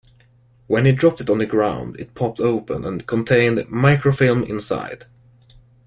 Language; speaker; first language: English; non-native, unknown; Swedish